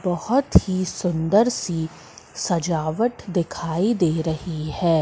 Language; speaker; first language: Hindi; native; Hindi